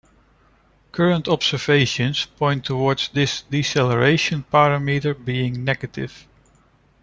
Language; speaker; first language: English; non-native, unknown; Dutch